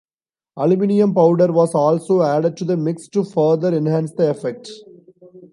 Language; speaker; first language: English; non-native, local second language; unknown